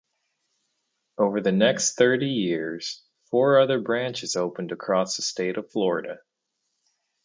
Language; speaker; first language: English; native; English